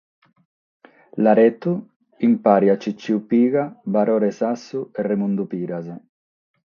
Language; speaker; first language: Sardinian; non-native, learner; Catalan